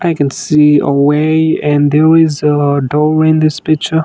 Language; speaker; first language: English; non-native, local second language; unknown